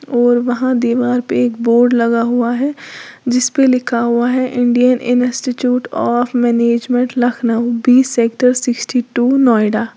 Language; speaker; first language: Hindi; native; Hindi